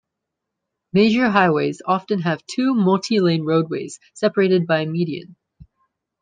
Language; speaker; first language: English; native; English